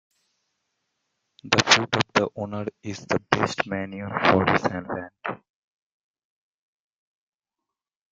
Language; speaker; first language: English; non-native, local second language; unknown